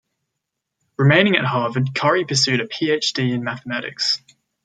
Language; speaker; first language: English; native; English